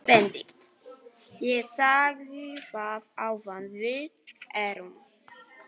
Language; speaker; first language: Icelandic; non-native, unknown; Polish